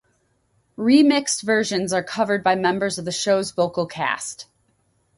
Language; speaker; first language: English; native; English